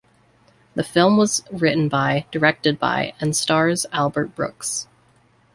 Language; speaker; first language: English; native; English